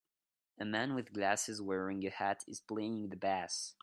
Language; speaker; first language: English; non-native, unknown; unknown